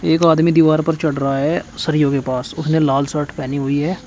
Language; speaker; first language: Hindi; native; Hindi